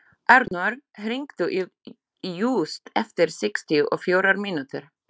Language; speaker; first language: Icelandic; non-native, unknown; Slovak